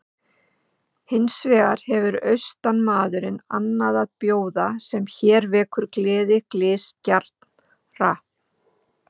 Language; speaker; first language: Icelandic; native; Icelandic